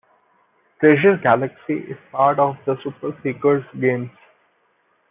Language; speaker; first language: English; non-native, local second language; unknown